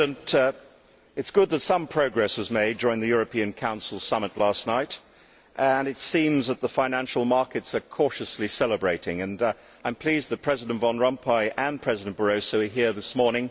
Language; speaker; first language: English; native; English